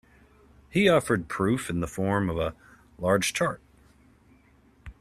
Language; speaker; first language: English; native; English